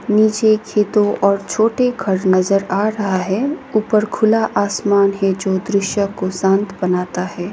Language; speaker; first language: Hindi; non-native, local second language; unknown